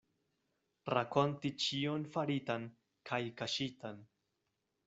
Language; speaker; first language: Esperanto; non-native, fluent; Spanish